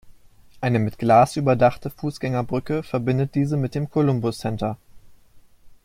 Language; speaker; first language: German; native; German